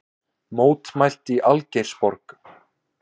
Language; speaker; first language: Icelandic; native; Icelandic